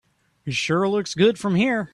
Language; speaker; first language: English; native; English